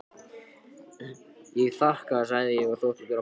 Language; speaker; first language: Icelandic; non-native, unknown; Japanese